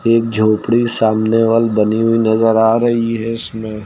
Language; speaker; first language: Hindi; native; Hindi